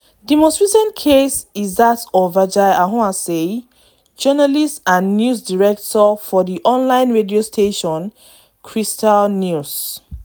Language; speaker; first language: English; non-native, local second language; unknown